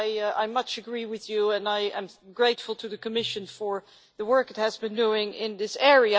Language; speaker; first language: English; non-native, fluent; Dutch